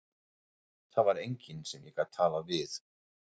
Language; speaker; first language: Icelandic; non-native, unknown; German